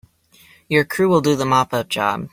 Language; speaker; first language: English; native; English